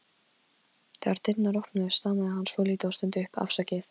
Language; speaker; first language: Icelandic; non-native, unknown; Polish